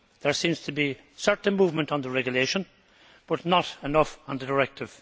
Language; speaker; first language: English; native; English